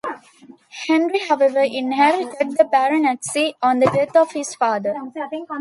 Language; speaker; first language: English; non-native, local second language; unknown